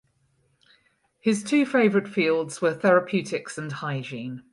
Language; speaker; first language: English; native; English